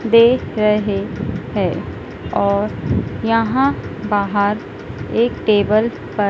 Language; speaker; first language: Hindi; native; Hindi